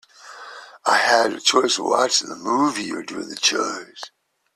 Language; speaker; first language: English; native; English